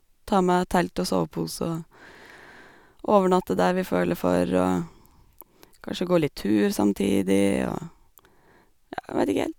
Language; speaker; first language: Norwegian; native; Norwegian